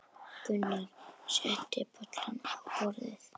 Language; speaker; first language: Icelandic; native; Icelandic